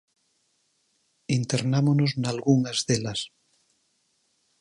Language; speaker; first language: Galician; native; Galician